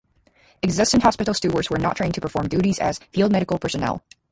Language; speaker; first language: English; native; English